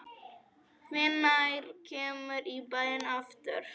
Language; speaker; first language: Icelandic; non-native, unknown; Polish